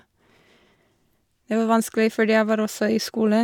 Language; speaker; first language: Norwegian; non-native, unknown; English